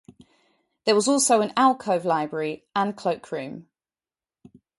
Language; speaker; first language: English; native; English